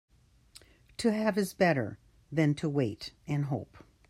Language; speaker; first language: English; native; English